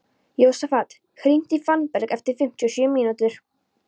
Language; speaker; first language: Icelandic; non-native, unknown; Polish